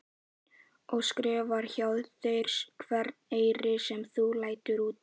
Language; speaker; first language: Icelandic; native; Icelandic